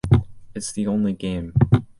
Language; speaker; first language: English; native; English